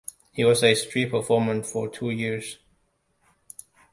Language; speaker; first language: English; non-native, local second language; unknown